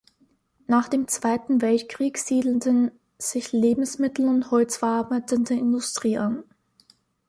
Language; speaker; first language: German; native; German